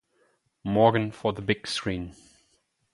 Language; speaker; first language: English; non-native, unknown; German